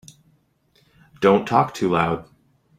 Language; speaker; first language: English; native; English